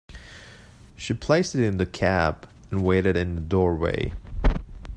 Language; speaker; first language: English; native; English